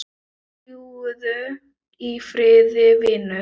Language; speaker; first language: Icelandic; non-native, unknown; Thai